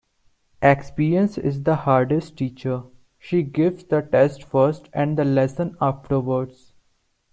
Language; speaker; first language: English; non-native, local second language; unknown